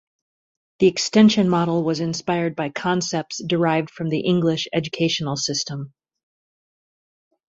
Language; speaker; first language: English; native; English